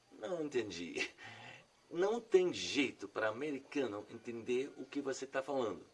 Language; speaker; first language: Portuguese; non-native, fluent; English